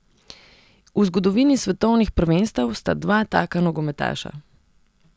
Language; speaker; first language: Slovenian; non-native, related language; Serbian